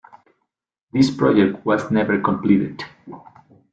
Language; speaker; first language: English; non-native, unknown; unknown